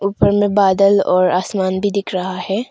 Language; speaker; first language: Hindi; non-native, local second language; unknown